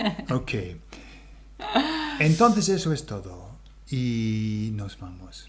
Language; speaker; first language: Spanish; non-native, fluent; English